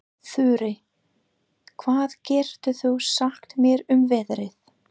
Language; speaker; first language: Icelandic; non-native, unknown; English